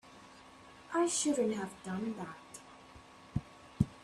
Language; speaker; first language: English; non-native, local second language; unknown